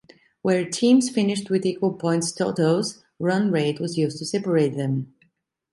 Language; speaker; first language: English; non-native, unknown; Italian